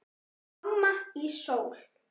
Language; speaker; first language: Icelandic; native; Icelandic